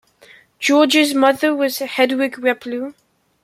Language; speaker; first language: English; native; English